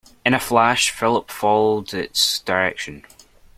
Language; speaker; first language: English; native; English